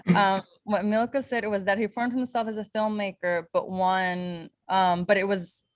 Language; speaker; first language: English; non-native, local second language; Spanish